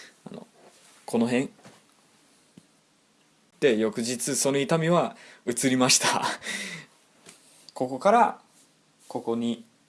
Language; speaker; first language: Japanese; non-native, fluent; English